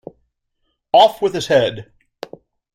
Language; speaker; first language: English; native; English